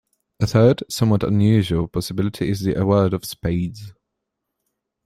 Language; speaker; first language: English; non-native, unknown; Polish